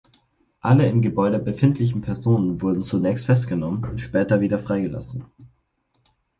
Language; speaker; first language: German; native; German